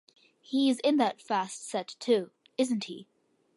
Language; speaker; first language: English; early bilingual, other home language; Malayalam